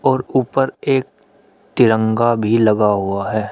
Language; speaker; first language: Hindi; native; Hindi